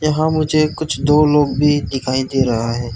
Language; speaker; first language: Hindi; non-native, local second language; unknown